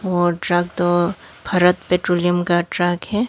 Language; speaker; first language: Hindi; non-native, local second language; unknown